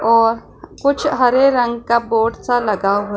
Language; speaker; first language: Hindi; non-native, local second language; Punjabi